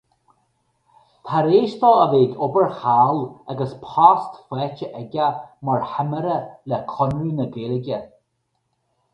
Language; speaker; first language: Irish; native; Irish